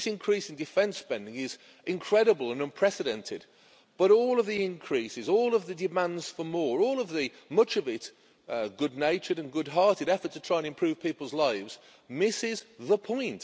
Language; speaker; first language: English; native; English